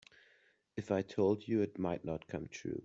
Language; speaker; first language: English; native; English